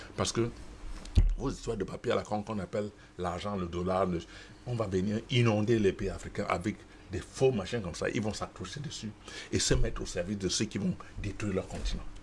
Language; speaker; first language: French; non-native, local second language; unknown